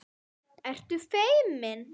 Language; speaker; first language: Icelandic; native; Icelandic